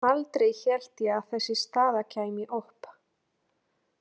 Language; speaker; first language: Icelandic; non-native, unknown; Polish